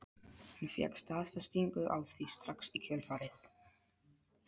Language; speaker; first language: Icelandic; non-native, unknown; Polish